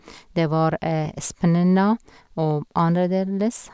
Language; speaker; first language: Norwegian; non-native, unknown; Persian